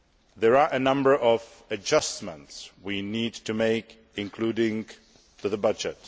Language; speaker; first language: English; non-native, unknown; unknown